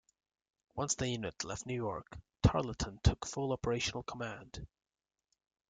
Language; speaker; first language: English; native; English